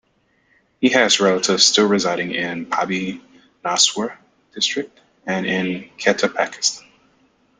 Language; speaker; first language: English; native; English